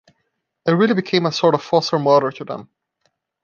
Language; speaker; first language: English; non-native, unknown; Portuguese